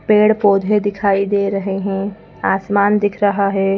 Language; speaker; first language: Hindi; native; Hindi